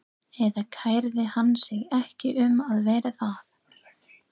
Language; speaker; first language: Icelandic; non-native, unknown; English